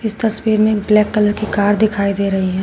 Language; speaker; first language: Hindi; native; Hindi